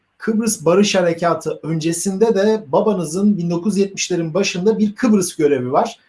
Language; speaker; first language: Turkish; native; Turkish